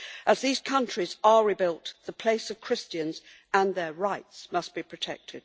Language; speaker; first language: English; native; English